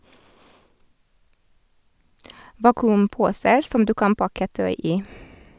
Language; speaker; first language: Norwegian; non-native, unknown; Hungarian